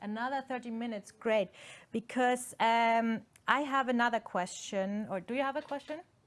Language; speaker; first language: English; non-native, fluent; German